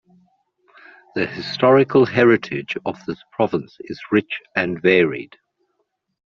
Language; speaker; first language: English; native; English